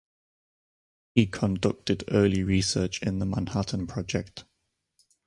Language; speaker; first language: English; native; English